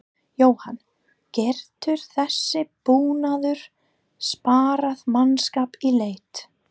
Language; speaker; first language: Icelandic; non-native, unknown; English